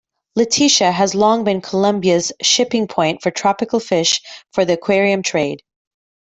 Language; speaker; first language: English; native; English